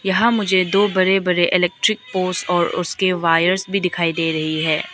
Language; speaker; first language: Hindi; early bilingual, other home language; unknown